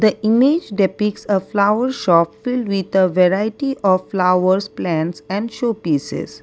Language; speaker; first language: English; non-native, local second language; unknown